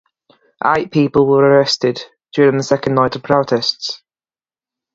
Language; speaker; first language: English; native; English